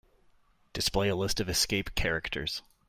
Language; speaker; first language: English; native; English